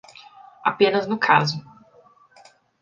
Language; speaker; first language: Portuguese; native; Portuguese